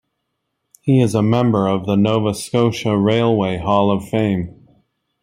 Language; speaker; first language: English; native; English